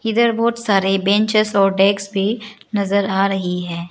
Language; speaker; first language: Hindi; non-native, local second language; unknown